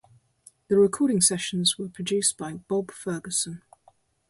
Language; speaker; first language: English; native; English